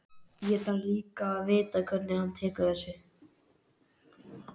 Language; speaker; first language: Icelandic; native; Icelandic